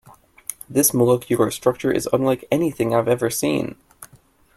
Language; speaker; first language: English; native; English